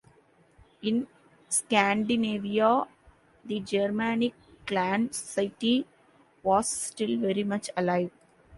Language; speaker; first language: English; non-native, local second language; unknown